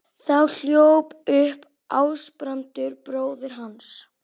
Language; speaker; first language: Icelandic; native; Icelandic